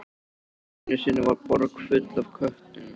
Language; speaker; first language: Icelandic; native; Icelandic